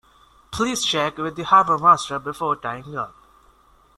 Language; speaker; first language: English; non-native, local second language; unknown